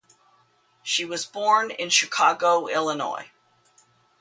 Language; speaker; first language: English; native; English